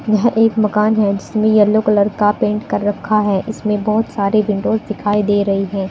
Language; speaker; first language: Hindi; native; Hindi